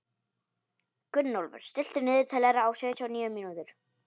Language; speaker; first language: Icelandic; non-native, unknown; Polish